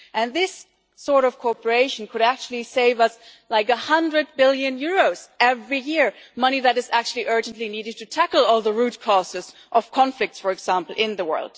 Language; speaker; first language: English; non-native, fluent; German